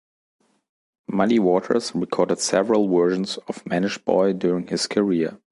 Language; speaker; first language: English; non-native, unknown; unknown